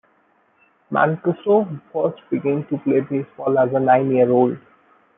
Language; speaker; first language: English; non-native, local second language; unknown